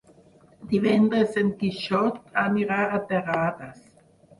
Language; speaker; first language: Catalan; non-native, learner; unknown